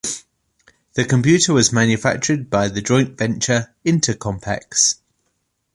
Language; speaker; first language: English; native; English